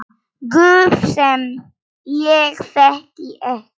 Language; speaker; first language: Icelandic; non-native, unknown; Polish